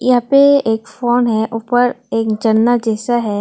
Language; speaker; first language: Hindi; non-native, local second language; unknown